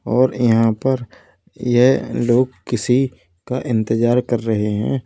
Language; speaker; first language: Hindi; native; Hindi